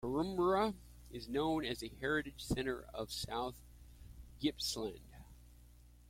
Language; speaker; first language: English; native; English